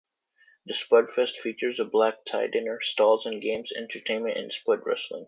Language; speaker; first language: English; native; English